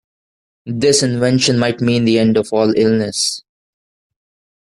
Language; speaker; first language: English; non-native, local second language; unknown